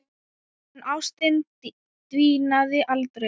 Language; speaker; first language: Icelandic; non-native, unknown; Thai